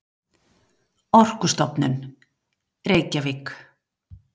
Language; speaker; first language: Icelandic; native; Icelandic